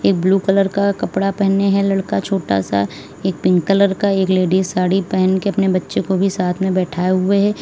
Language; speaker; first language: Hindi; native; Hindi